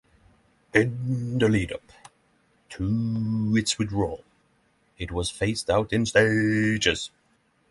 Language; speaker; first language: English; non-native, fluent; Norwegian